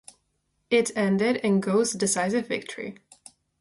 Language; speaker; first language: English; non-native, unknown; Czech